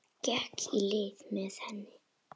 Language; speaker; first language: Icelandic; native; Icelandic